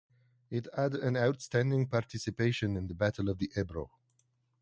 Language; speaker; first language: English; non-native, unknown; French